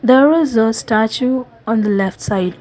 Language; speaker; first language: English; non-native, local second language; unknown